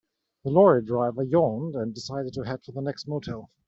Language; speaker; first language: English; native; English